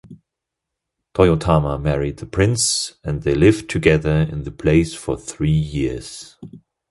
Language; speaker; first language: English; non-native, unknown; German